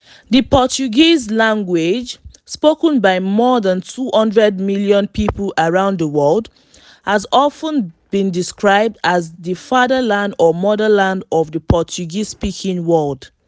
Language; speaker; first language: English; non-native, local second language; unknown